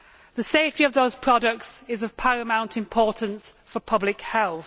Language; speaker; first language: English; native; English